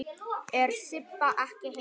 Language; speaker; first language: Icelandic; non-native, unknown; Vietnamese